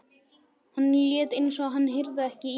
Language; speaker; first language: Icelandic; native; Icelandic